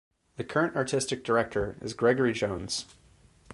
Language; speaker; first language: English; native; English